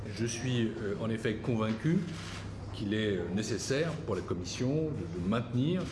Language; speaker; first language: French; native; French